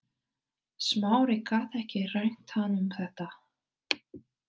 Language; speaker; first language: Icelandic; non-native, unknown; Korean